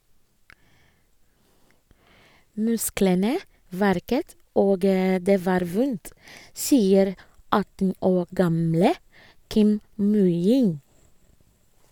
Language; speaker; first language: Norwegian; non-native, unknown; Ga